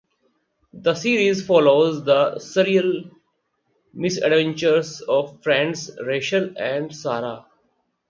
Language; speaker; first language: English; non-native, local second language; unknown